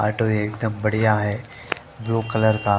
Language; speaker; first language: Hindi; non-native, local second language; Punjabi